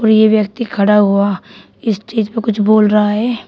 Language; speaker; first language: Hindi; native; Hindi